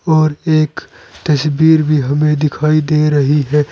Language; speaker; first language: Hindi; native; Hindi